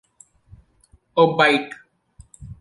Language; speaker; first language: English; non-native, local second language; Marathi